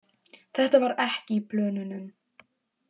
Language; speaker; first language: Icelandic; non-native, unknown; Polish